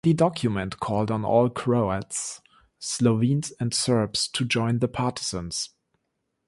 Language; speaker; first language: English; non-native, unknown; German